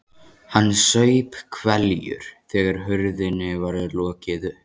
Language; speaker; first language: Icelandic; native; Icelandic